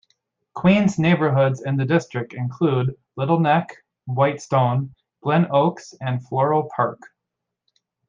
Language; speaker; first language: English; native; English